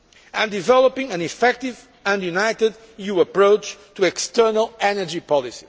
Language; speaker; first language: English; non-native, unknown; Portuguese